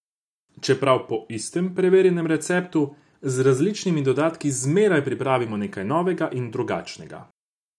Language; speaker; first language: Slovenian; non-native, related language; Croatian